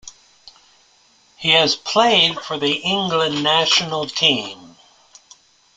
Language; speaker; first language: English; native; English